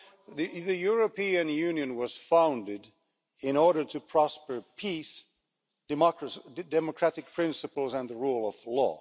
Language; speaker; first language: English; non-native, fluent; Finnish